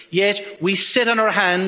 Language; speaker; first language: English; native; English